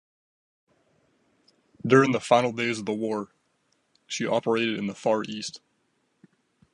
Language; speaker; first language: English; native; English